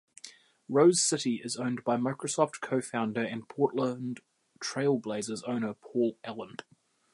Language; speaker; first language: English; native; English